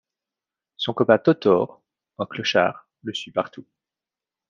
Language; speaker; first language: French; native; French